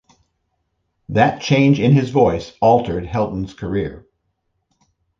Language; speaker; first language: English; native; English